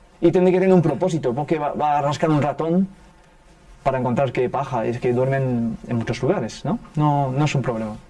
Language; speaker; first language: Spanish; early bilingual, heritage; French